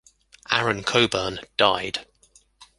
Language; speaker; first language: English; native; English